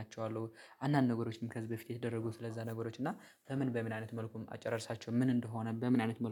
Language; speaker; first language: Amharic; native; Amharic